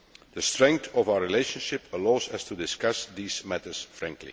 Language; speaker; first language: English; non-native, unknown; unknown